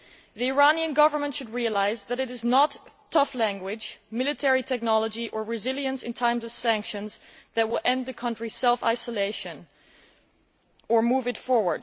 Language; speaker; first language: English; non-native, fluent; Dutch